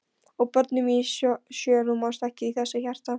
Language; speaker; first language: Icelandic; non-native, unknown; Polish